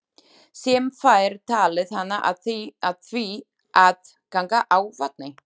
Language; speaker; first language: Icelandic; non-native, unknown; Slovak